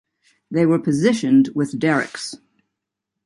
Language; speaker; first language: English; native; English